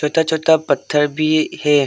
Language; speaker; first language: Hindi; non-native, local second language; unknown